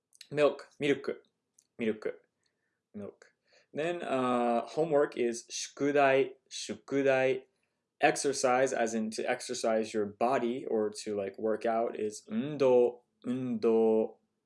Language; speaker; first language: English; native; English